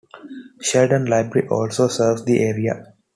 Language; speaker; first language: English; non-native, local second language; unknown